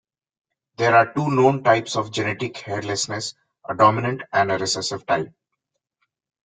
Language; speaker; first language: English; non-native, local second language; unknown